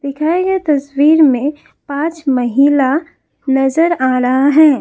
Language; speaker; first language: Hindi; non-native, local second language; Assamese